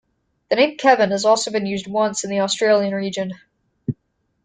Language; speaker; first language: English; native; English